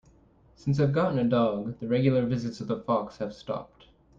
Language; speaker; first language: English; native; English